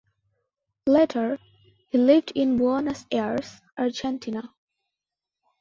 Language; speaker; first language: English; non-native, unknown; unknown